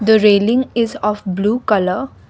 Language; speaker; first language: English; non-native, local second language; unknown